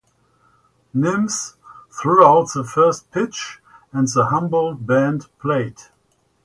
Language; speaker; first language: English; native; English